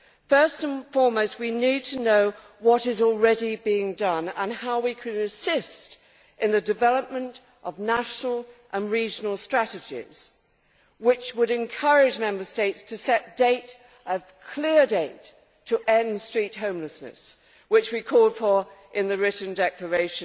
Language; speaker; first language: English; native; English